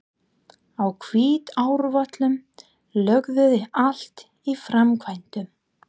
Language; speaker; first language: Icelandic; non-native, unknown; English